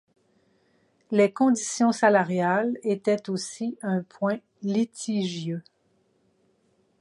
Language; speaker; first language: French; native; French